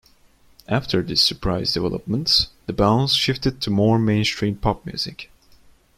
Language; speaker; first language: English; non-native, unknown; Turkish